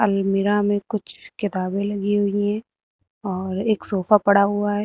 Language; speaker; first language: Hindi; native; Hindi